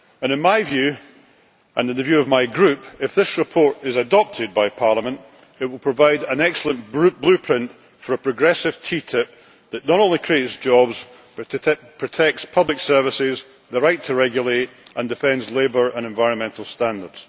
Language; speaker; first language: English; native; English